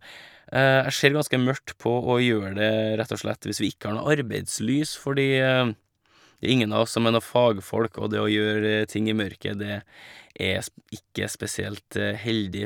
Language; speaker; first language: Norwegian; native; Norwegian